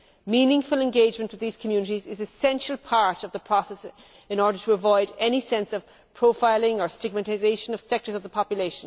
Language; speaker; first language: English; native; English